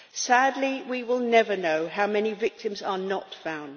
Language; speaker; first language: English; native; English